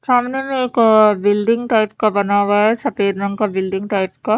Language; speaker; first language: Hindi; native; Hindi